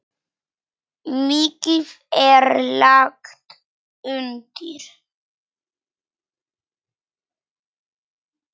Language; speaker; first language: Icelandic; non-native, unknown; Polish